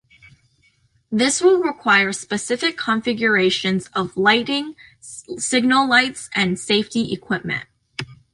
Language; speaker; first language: English; native; English